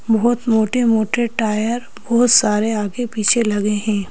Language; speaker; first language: Hindi; native; Hindi